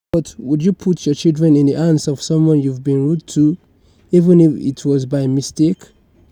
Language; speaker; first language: English; non-native, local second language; Yoruba